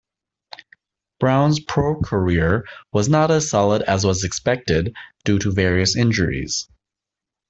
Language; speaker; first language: English; native; English